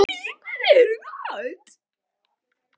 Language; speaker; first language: Icelandic; non-native, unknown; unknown